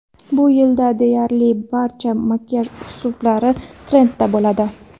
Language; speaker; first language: Uzbek; non-native, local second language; Kara-Kalpak